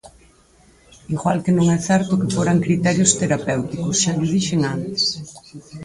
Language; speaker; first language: Galician; native; Galician